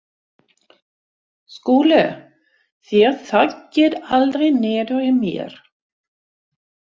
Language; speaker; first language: Icelandic; non-native, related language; Swedish